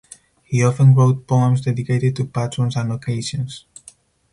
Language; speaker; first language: English; non-native, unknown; Spanish